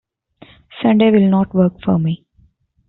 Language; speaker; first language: English; non-native, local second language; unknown